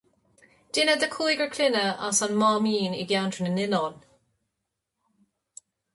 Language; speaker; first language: Irish; non-native, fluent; English